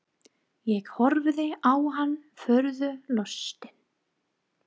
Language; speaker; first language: Icelandic; non-native, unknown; English